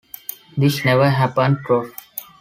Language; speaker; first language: English; non-native, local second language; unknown